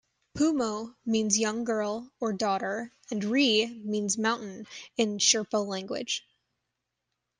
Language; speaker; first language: English; native; English